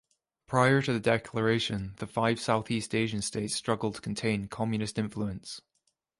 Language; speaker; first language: English; native; English